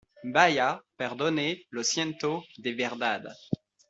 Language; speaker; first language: Spanish; non-native, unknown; French